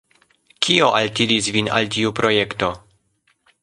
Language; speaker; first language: Esperanto; non-native, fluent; Polish